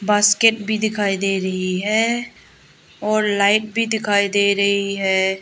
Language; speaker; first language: Hindi; non-native, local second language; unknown